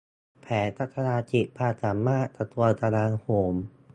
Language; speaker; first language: Thai; native; Thai